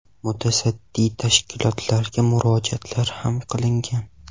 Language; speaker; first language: Uzbek; non-native, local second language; Russian